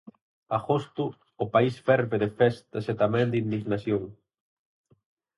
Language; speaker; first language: Galician; native; Galician